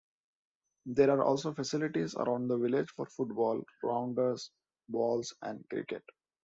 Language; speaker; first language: English; non-native, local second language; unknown